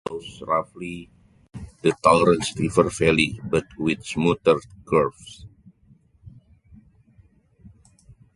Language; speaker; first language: English; non-native, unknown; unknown